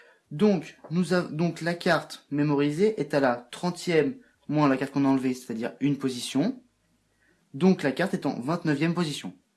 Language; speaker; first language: French; native; French